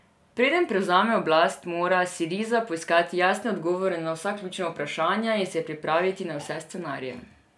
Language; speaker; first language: Slovenian; non-native, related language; Serbian